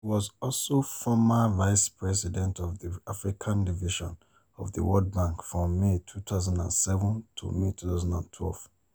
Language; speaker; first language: English; non-native, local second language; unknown